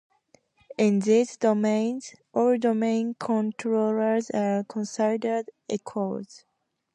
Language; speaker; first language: English; native; English